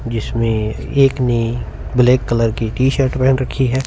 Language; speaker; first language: Hindi; non-native, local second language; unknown